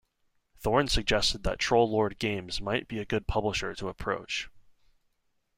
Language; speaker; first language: English; native; English